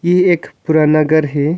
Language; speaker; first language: Hindi; non-native, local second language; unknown